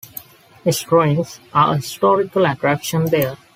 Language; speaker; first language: English; non-native, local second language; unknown